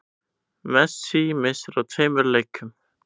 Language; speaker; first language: Icelandic; native; Icelandic